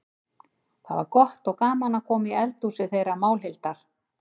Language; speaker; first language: Icelandic; native; Icelandic